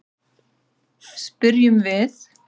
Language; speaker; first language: Icelandic; native; Icelandic